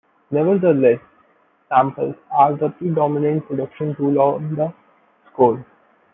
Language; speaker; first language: English; non-native, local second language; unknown